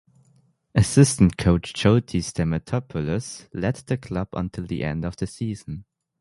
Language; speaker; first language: English; non-native, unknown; German